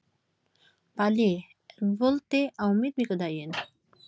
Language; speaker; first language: Icelandic; non-native, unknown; Filipino